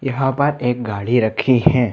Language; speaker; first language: Hindi; non-native, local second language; Bangla